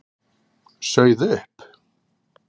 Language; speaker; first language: Icelandic; native; Icelandic